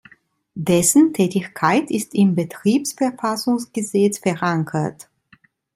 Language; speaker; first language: German; non-native, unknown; Italian